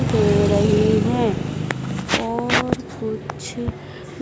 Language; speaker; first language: Hindi; native; Hindi